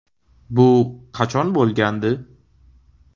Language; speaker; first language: Uzbek; native; Uzbek